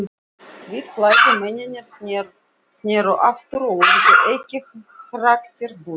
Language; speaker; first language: Icelandic; non-native, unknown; Russian